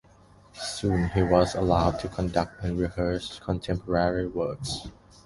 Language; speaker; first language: English; non-native, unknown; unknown